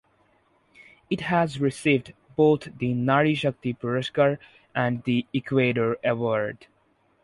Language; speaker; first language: English; non-native, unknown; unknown